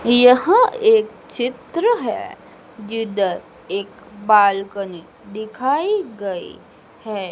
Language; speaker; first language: Hindi; native; Hindi